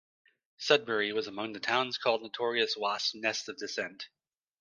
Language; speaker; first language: English; native; English